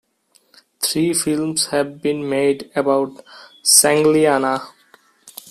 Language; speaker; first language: English; non-native, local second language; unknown